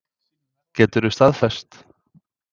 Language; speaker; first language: Icelandic; non-native, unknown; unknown